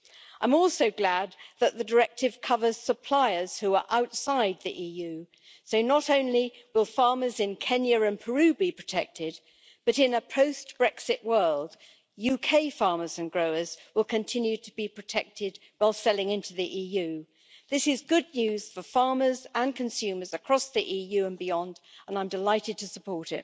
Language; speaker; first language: English; native; English